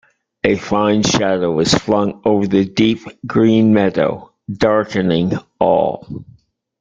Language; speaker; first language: English; native; English